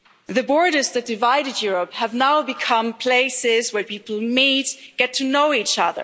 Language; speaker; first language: English; non-native, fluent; German